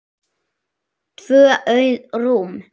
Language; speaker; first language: Icelandic; native; Icelandic